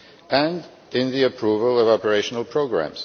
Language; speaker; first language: English; non-native, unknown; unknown